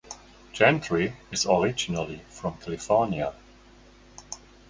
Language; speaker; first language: English; non-native, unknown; German